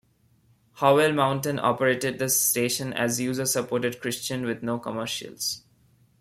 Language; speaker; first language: English; non-native, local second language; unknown